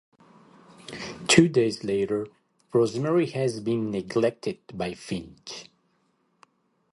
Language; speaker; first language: English; native; English